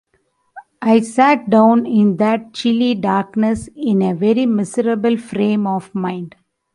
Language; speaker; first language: English; non-native, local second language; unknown